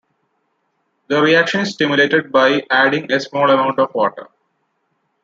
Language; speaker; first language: English; non-native, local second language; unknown